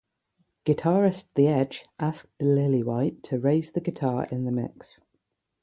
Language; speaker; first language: English; native; English